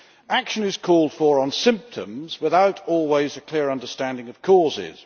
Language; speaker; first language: English; native; English